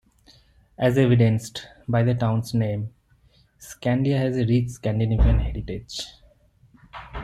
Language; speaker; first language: English; non-native, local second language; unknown